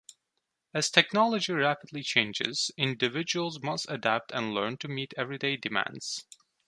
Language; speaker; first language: English; non-native, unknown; Turkish